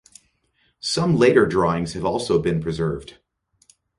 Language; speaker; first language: English; native; English